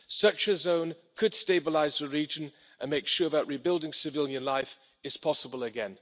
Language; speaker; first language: English; non-native, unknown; German